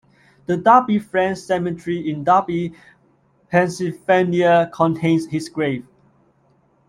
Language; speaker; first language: English; non-native, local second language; Cantonese